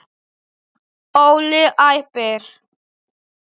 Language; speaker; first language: Icelandic; non-native, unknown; Polish